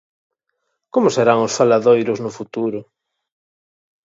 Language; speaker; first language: Galician; native; Galician